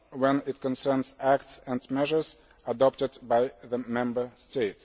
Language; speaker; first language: English; non-native, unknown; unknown